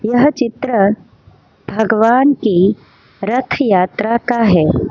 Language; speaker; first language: Hindi; non-native, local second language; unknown